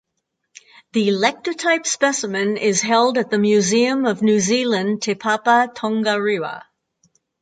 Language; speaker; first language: English; native; English